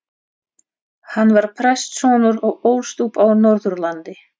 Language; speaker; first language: Icelandic; non-native, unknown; Russian